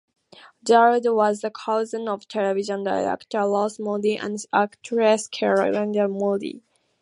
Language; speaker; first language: English; native; English